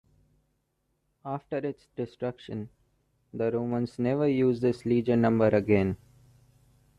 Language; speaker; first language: English; non-native, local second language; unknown